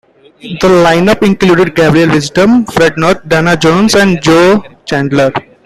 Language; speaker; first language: English; non-native, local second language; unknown